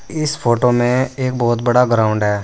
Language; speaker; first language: Hindi; native; Hindi